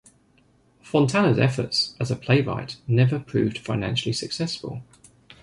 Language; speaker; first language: English; native; English